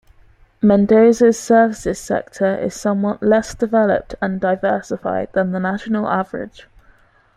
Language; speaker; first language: English; native; English